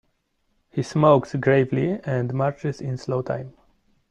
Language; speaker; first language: English; non-native, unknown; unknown